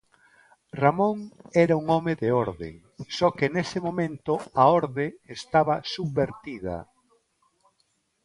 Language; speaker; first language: Galician; non-native, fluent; Spanish